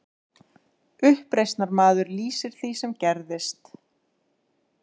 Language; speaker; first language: Icelandic; native; Icelandic